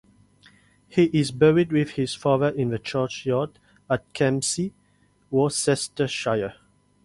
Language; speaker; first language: English; non-native, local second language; Morisyen